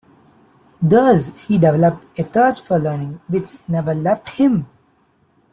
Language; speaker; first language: English; non-native, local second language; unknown